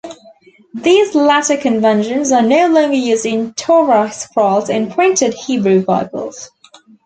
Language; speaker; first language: English; native; English